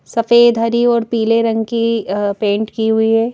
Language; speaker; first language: Hindi; native; Hindi